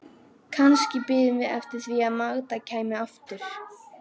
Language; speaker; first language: Icelandic; native; Icelandic